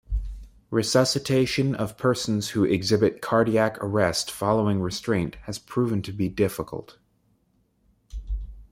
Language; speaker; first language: English; native; English